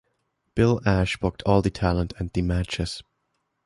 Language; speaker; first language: English; non-native, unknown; German